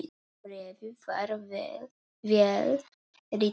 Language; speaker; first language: Icelandic; non-native, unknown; Polish